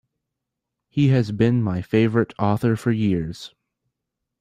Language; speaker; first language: English; native; English